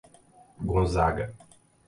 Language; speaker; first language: Portuguese; native; Portuguese